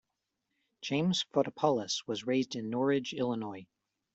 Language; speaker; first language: English; native; English